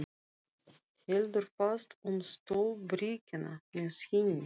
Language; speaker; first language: Icelandic; non-native, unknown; Russian